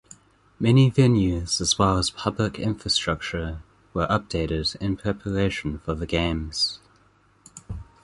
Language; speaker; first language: English; native; English